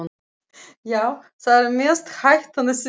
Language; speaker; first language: Icelandic; non-native, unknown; Russian